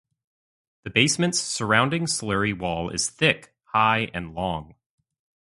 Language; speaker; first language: English; native; English